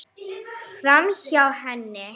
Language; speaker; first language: Icelandic; non-native, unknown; Arabic